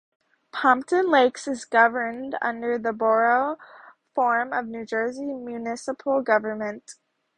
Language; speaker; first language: English; native; English